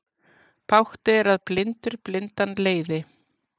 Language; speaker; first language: Icelandic; native; Icelandic